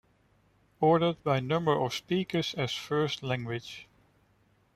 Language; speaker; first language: English; non-native, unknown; Dutch